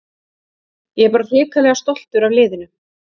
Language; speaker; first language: Icelandic; native; Icelandic